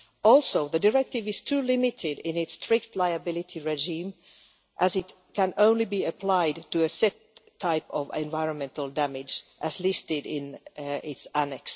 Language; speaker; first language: English; non-native, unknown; Finnish